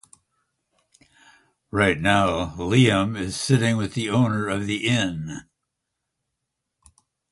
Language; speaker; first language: English; native; English